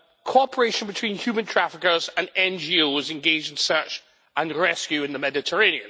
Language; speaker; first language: English; native; English